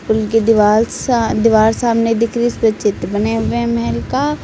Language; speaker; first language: Hindi; native; Hindi